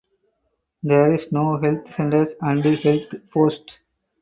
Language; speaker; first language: English; non-native, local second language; Tamil